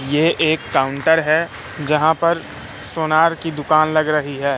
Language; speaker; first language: Hindi; native; Hindi